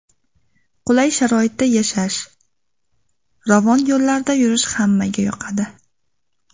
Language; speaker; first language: Uzbek; native; Uzbek